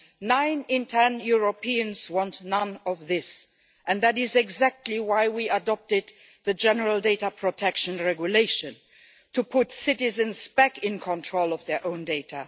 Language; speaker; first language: English; non-native, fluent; Luxembourgish